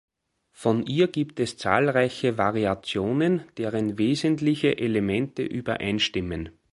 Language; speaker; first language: German; native; German